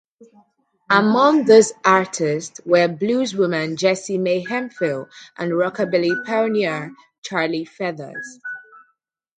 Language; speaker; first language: English; native; English